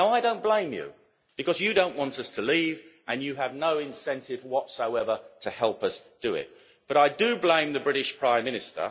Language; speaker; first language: English; native; English